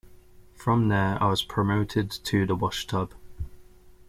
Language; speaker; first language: English; native; English